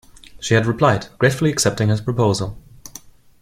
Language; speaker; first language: English; non-native, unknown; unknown